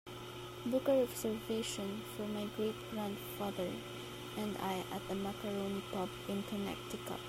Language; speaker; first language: English; non-native, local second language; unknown